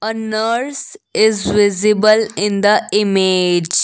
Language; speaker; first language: English; non-native, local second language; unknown